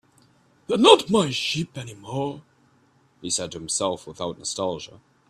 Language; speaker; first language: English; native; English